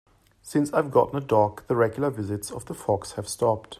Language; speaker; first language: English; non-native, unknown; German